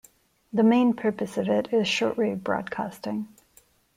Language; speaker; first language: English; non-native, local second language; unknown